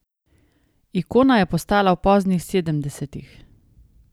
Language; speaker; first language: Slovenian; native; Slovenian